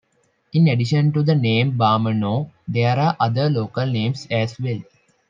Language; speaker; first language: English; non-native, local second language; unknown